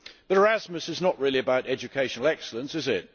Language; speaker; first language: English; native; English